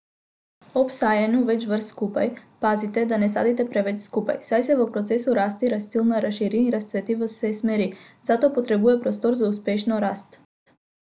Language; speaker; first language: Slovenian; non-native, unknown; Macedonian